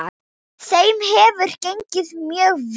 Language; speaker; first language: Icelandic; non-native, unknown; Thai